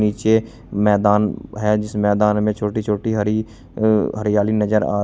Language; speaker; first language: Hindi; native; Hindi